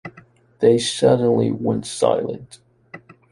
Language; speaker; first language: English; non-native, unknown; Chinese